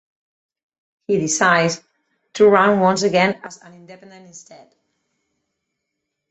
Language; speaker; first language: English; non-native, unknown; Catalan